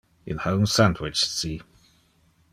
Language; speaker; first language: Interlingua; non-native, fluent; Dutch